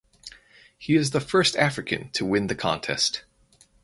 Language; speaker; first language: English; native; English